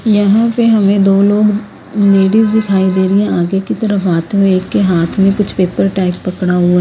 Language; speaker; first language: Hindi; native; Hindi